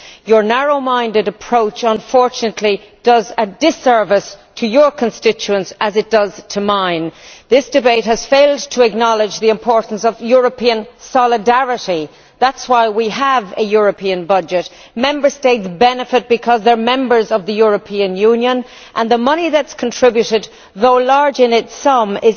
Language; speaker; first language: English; native; English